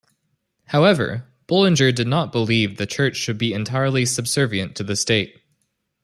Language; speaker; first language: English; native; English